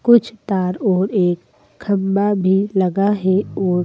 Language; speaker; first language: Hindi; native; Hindi